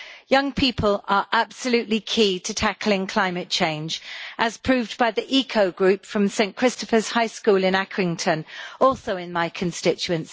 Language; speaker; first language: English; native; English